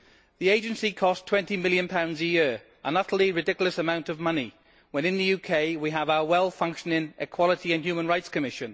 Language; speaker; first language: English; native; English